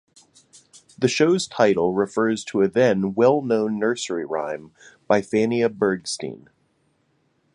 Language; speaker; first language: English; native; English